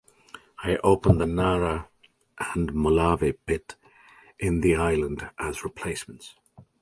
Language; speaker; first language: English; native; English